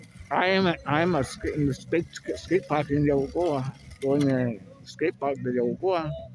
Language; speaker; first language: English; non-native, fluent; Spanish